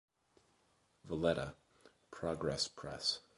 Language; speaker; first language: English; native; English